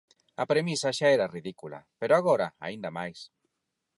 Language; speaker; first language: Galician; non-native, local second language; Spanish